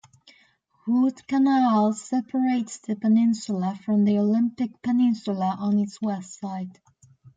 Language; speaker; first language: English; native; English